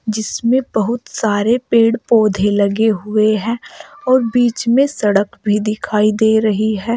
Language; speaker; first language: Hindi; native; Hindi